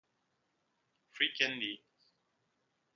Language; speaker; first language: English; non-native, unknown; French